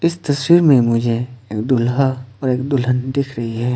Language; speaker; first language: Hindi; non-native, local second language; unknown